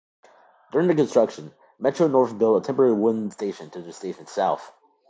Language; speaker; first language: English; native; English